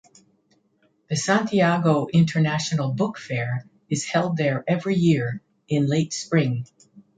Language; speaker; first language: English; native; English